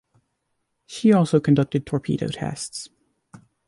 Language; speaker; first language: English; native; English